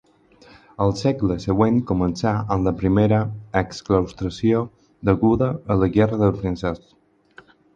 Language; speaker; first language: Catalan; non-native, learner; Spanish